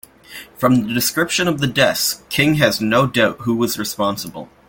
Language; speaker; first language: English; native; English